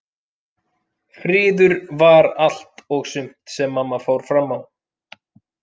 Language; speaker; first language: Icelandic; native; Icelandic